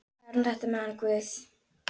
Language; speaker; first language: Icelandic; native; Icelandic